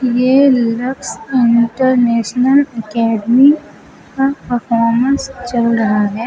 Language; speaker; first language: Hindi; native; Hindi